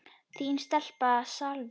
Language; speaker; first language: Icelandic; native; Icelandic